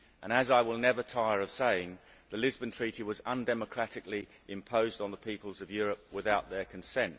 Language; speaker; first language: English; native; English